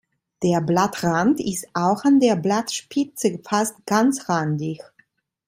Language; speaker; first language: German; non-native, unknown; Italian